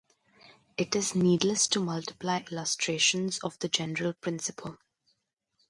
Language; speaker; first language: English; non-native, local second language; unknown